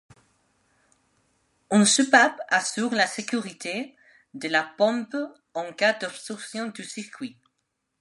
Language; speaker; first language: French; non-native, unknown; Spanish